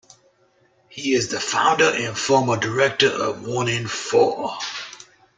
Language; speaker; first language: English; native; English